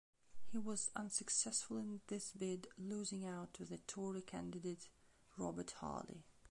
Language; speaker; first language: English; non-native, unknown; Belarusian